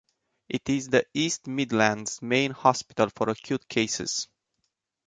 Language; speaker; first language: English; non-native, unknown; Romanian